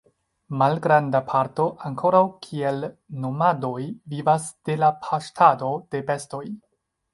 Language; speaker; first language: Esperanto; non-native, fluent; Chinese